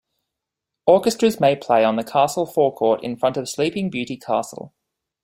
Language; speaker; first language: English; native; English